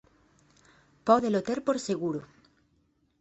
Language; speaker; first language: Galician; native; Galician